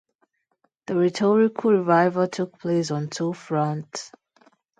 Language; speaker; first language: English; non-native, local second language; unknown